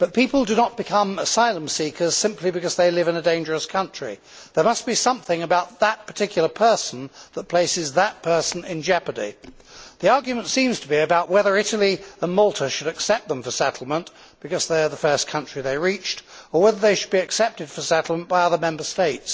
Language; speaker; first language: English; native; English